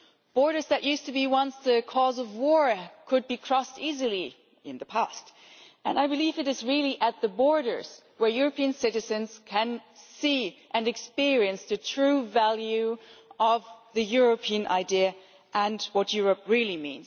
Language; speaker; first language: English; non-native, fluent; German